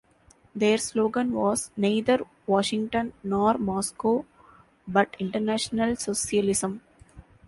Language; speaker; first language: English; non-native, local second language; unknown